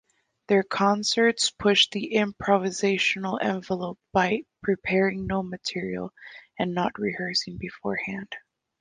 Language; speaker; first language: English; native; English